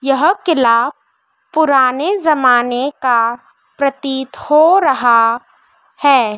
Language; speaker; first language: Hindi; native; Hindi